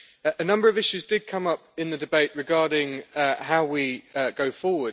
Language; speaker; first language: English; native; English